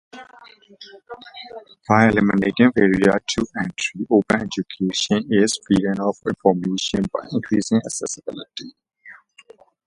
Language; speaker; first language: English; native; English